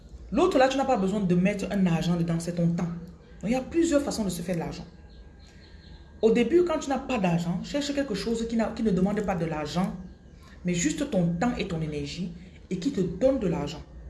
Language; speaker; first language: French; non-native, local second language; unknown